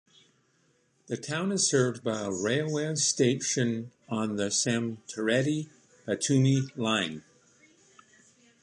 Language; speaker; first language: English; native; English